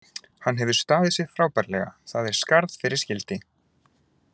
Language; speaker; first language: Icelandic; native; Icelandic